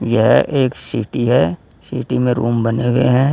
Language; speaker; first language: Hindi; native; Hindi